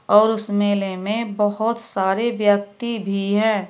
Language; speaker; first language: Hindi; native; Hindi